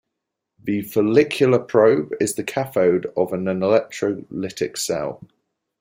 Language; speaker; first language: English; native; English